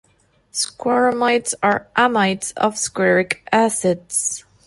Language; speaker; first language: English; non-native, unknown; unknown